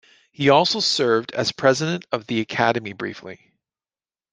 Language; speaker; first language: English; native; English